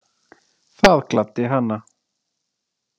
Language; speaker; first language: Icelandic; native; Icelandic